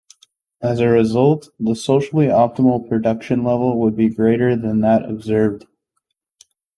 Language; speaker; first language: English; native; English